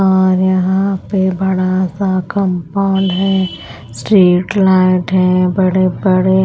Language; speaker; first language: Hindi; non-native, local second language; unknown